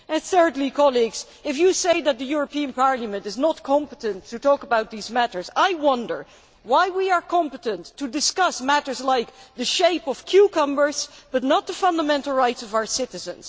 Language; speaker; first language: English; non-native, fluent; Dutch